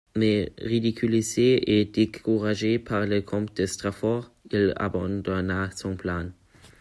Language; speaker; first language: French; non-native, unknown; German